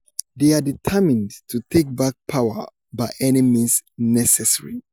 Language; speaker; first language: English; non-native, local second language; Yoruba